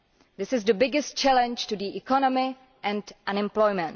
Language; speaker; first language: English; non-native, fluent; Czech